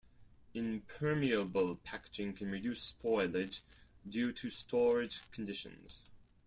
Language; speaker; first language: English; non-native, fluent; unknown